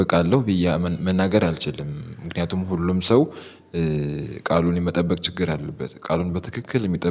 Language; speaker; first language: Amharic; native; Amharic